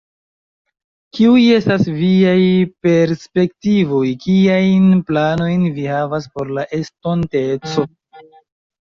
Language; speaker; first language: Esperanto; non-native, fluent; Chinese